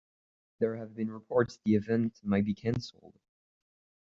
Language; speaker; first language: English; non-native, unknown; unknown